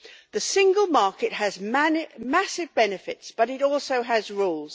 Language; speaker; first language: English; native; English